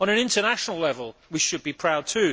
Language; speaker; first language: English; native; English